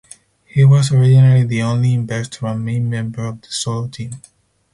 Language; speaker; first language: English; non-native, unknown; Spanish